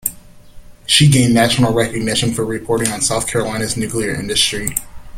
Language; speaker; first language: English; native; English